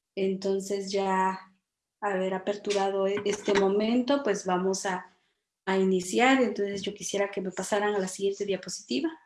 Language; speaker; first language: Spanish; non-native, local second language; Kʼicheʼ